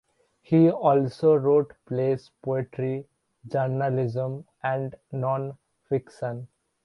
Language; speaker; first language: English; non-native, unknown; Bangla